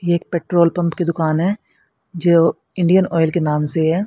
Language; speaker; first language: Hindi; native; Hindi